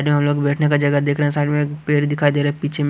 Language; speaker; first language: Hindi; non-native, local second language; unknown